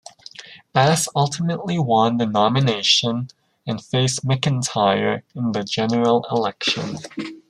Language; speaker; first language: English; native; English